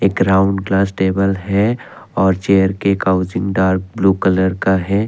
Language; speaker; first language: Hindi; non-native, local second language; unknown